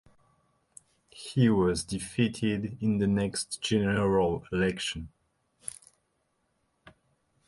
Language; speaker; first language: English; non-native, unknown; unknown